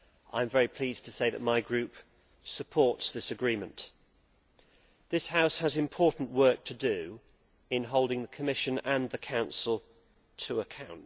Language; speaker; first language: English; native; English